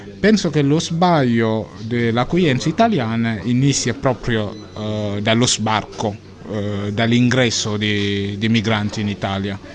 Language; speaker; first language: Italian; non-native, fluent; Sango